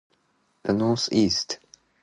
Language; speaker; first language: English; non-native, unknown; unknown